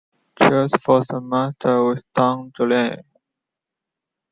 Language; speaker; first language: English; non-native, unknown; Chinese